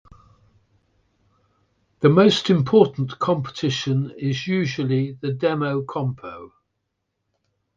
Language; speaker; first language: English; native; English